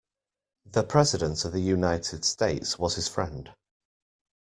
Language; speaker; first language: English; native; English